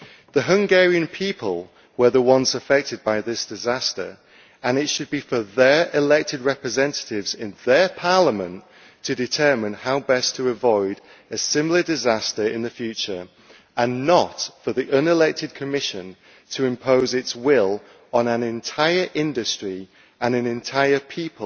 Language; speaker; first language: English; native; English